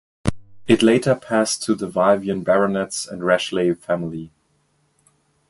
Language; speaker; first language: English; non-native, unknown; German